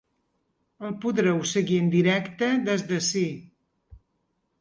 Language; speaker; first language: Catalan; native; Catalan